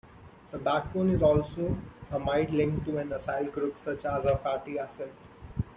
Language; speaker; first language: English; non-native, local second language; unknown